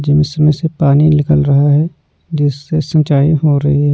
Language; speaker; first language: Hindi; non-native, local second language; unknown